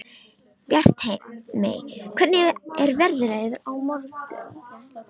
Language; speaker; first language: Icelandic; non-native, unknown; Romanian